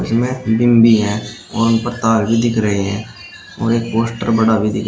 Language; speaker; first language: Hindi; native; Hindi